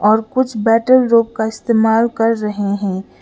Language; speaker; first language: Hindi; non-native, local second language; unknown